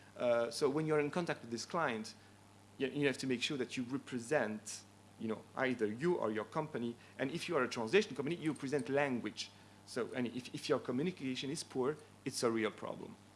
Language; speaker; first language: English; non-native, fluent; French